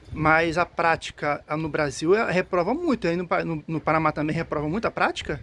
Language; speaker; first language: Portuguese; native; Portuguese